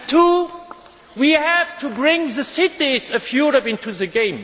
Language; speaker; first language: English; non-native, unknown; German